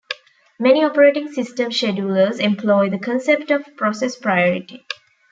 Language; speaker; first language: English; non-native, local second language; Tamil